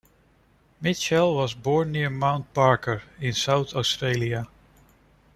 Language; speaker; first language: English; non-native, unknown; Dutch